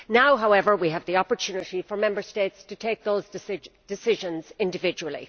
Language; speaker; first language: English; native; English